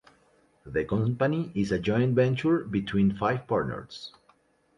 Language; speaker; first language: English; non-native, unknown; Spanish